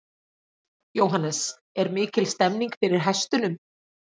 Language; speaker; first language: Icelandic; native; Icelandic